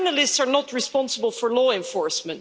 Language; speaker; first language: English; non-native, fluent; Dutch